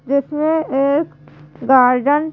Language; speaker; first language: Hindi; native; Hindi